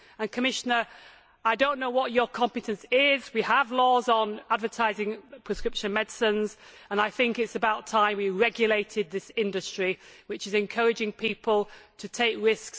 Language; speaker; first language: English; native; English